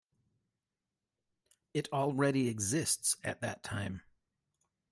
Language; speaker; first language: English; native; English